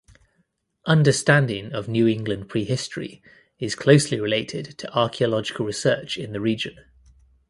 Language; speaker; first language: English; native; English